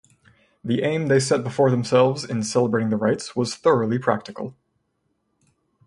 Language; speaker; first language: English; native; English